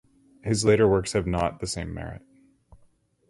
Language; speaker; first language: English; native; English